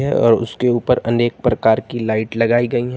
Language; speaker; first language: Hindi; native; Hindi